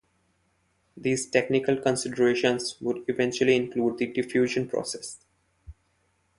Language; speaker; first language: English; non-native, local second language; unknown